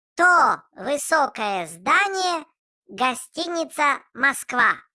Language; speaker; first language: Russian; non-native, learner; Japanese